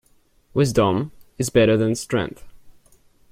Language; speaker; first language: English; non-native, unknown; French